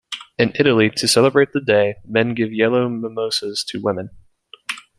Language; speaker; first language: English; native; English